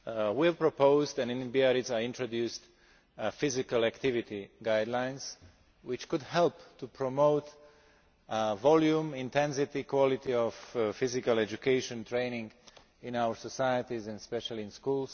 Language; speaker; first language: English; non-native, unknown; Slovak